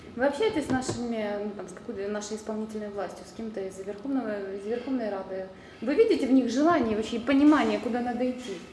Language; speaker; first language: Russian; native; Russian